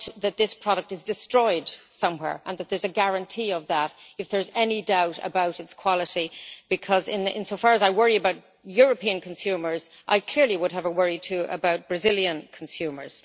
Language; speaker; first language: English; native; English